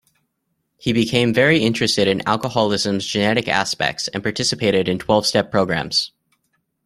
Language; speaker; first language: English; native; English